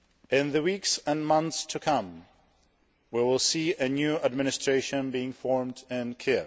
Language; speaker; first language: English; non-native, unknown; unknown